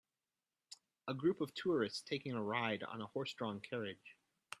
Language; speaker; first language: English; native; English